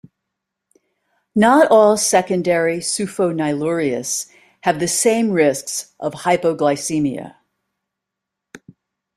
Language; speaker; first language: English; native; English